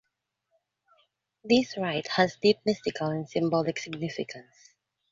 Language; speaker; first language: English; non-native, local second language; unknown